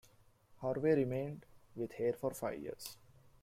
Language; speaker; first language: English; non-native, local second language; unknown